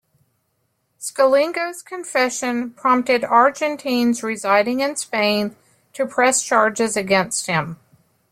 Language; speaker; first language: English; native; English